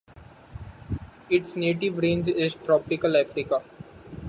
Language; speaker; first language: English; non-native, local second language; Marathi